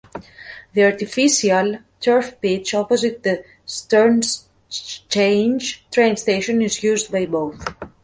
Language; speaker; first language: English; native; English